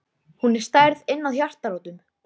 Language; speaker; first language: Icelandic; native; Icelandic